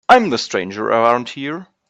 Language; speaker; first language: English; non-native, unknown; German